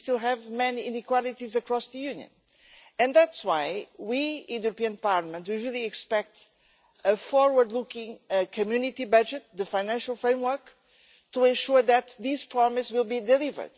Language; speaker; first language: English; non-native, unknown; Portuguese